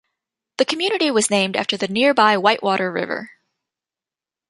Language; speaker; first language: English; native; English